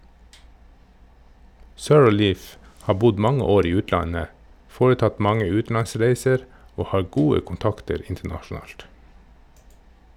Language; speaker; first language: Norwegian; native; Norwegian